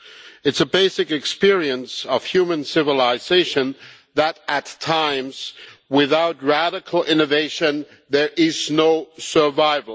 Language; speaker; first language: English; non-native, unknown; German